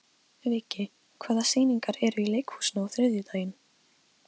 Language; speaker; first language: Icelandic; non-native, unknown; Polish